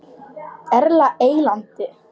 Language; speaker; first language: Icelandic; non-native, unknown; Polish